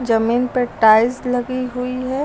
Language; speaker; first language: Hindi; native; Hindi